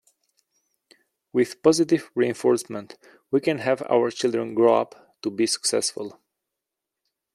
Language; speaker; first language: English; native; English